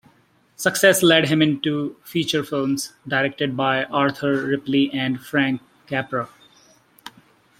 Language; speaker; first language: English; non-native, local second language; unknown